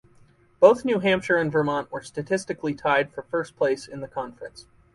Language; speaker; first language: English; native; English